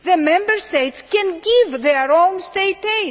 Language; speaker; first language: English; non-native, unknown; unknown